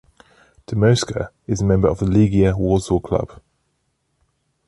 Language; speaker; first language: English; native; English